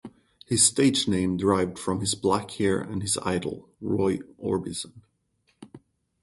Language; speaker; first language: English; non-native, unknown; Swedish